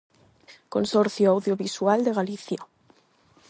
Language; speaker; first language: Galician; non-native, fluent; Spanish